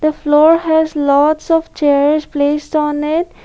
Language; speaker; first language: English; non-native, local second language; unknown